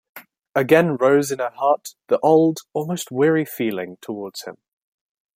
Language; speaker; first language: English; native; English